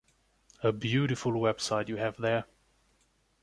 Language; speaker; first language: English; non-native, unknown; German